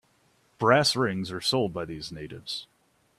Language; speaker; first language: English; native; English